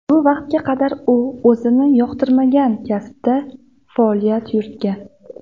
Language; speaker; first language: Uzbek; native; Uzbek